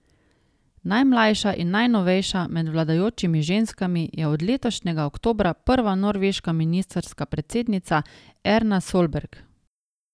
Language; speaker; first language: Slovenian; native; Slovenian